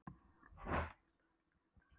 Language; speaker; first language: Icelandic; non-native, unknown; Polish